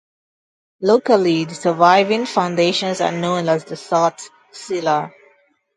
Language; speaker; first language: English; non-native, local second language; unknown